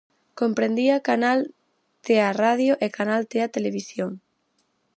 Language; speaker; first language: Galician; native; Galician